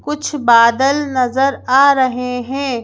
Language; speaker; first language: Hindi; native; Hindi